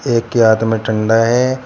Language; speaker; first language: Hindi; native; Hindi